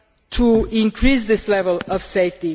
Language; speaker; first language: English; non-native, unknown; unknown